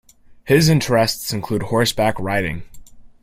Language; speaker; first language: English; native; English